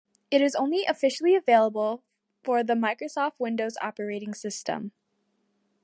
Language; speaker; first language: English; native; English